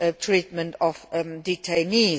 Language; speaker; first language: English; non-native, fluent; Luxembourgish